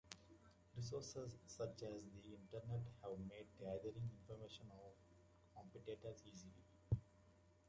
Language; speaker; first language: English; native; English